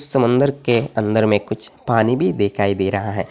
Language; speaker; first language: Hindi; non-native, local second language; Bangla